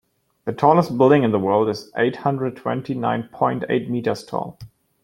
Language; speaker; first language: English; non-native, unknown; German